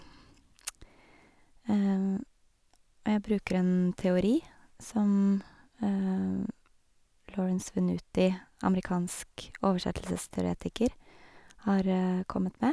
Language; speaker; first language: Norwegian; native; Norwegian